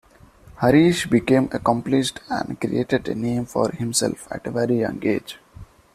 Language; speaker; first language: English; non-native, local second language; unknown